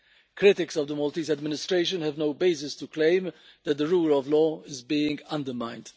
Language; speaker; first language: English; non-native, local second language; Maltese